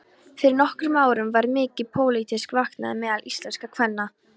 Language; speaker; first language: Icelandic; non-native, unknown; Polish